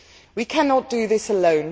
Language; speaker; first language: English; non-native, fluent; Dutch